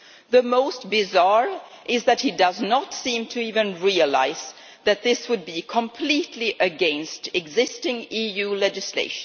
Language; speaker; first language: English; non-native, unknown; Swedish